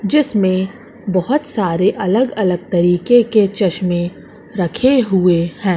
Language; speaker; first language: Hindi; native; Hindi